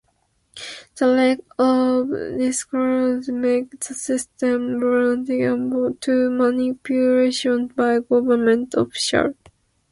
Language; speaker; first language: English; non-native, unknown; Japanese